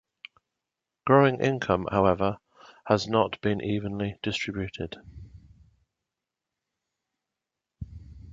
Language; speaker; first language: English; native; English